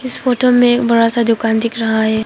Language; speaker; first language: Hindi; non-native, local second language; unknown